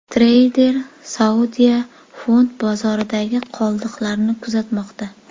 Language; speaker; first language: Uzbek; native; Uzbek